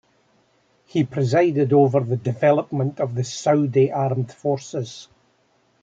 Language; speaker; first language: English; native; English